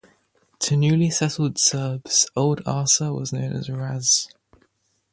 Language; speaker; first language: English; native; English